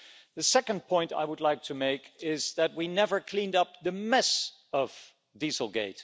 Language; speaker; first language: English; non-native, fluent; Dutch